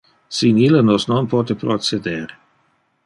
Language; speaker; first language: Interlingua; non-native, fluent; Dutch